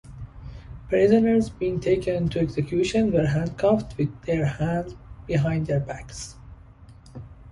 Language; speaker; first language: English; non-native, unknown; Persian